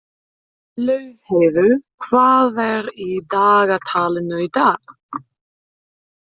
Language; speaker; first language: Icelandic; non-native, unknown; German